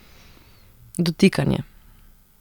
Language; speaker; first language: Slovenian; non-native, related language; Serbian